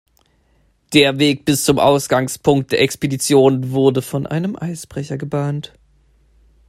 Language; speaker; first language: German; native; German